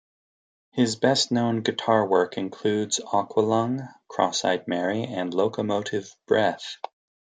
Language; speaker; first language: English; native; English